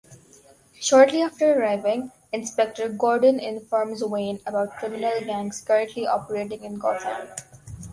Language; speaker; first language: English; non-native, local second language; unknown